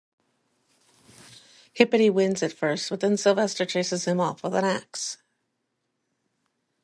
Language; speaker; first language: English; native; English